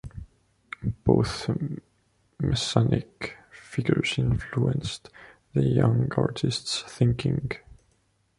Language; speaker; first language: English; non-native, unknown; Estonian